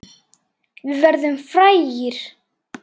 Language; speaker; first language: Icelandic; native; Icelandic